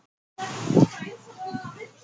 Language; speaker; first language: Icelandic; non-native, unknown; Russian